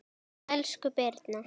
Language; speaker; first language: Icelandic; native; Icelandic